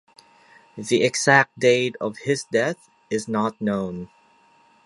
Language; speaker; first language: English; non-native, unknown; Thai